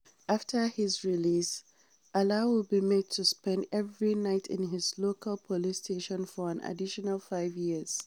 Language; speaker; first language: English; non-native, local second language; Hausa